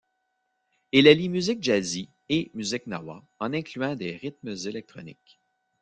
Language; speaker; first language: French; native; French